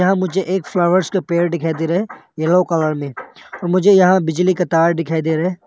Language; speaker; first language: Hindi; non-native, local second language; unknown